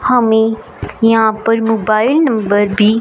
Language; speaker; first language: Hindi; non-native, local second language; Punjabi